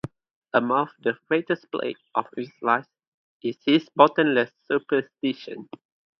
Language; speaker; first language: English; non-native, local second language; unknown